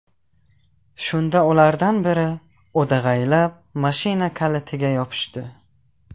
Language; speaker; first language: Uzbek; non-native, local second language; Tajik